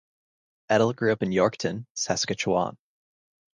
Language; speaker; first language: English; native; English